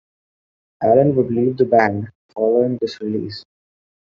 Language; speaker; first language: English; non-native, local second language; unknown